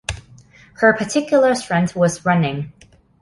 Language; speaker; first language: English; non-native, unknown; Thai